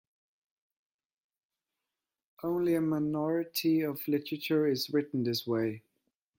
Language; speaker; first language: English; non-native, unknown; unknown